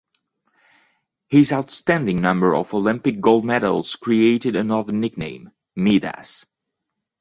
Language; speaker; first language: English; non-native, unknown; French